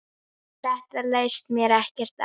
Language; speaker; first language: Icelandic; native; Icelandic